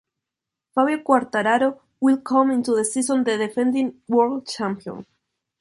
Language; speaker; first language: English; non-native, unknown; Spanish